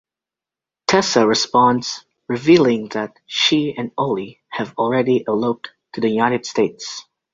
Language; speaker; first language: English; native; English